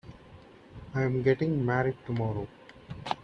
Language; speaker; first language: English; non-native, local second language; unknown